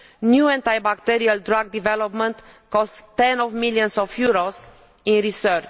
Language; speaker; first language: English; non-native, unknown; Romanian